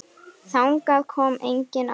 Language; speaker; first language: Icelandic; native; Icelandic